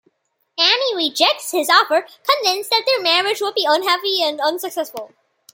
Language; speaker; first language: English; non-native, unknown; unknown